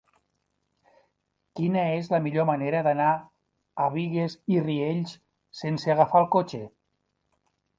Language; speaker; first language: Catalan; native; Catalan